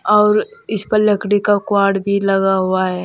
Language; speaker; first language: Hindi; native; Hindi